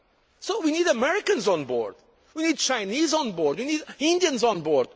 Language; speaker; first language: English; non-native, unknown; Portuguese